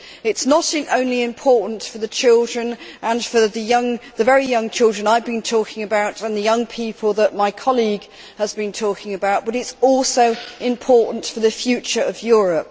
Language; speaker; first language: English; native; English